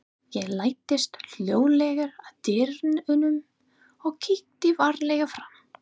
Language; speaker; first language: Icelandic; non-native, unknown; English